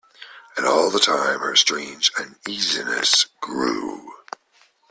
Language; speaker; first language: English; native; English